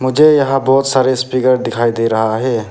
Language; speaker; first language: Hindi; non-native, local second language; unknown